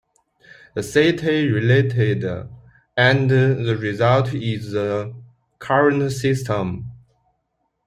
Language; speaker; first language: English; non-native, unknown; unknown